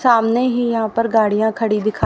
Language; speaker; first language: Hindi; native; Hindi